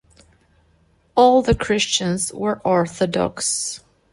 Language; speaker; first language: English; non-native, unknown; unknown